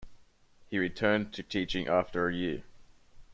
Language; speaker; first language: English; native; English